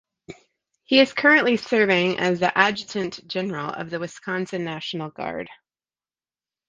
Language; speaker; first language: English; native; English